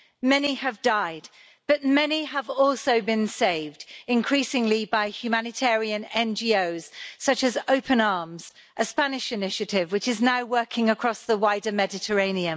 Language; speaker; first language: English; native; English